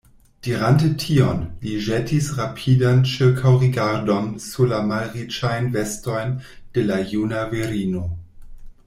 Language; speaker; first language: Esperanto; non-native, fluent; German